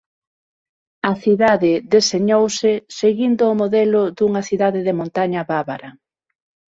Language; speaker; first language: Galician; non-native, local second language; Spanish